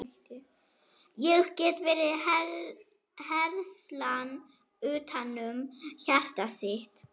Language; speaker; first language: Icelandic; non-native, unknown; German